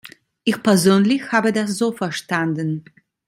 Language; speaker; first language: German; non-native, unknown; Italian